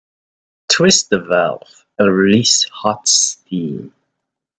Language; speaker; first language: English; native; English